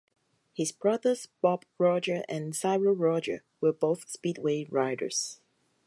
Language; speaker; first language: English; non-native, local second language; Cantonese